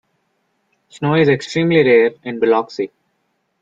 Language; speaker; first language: English; non-native, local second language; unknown